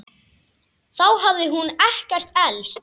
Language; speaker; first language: Icelandic; native; Icelandic